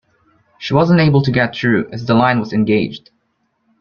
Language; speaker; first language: English; non-native, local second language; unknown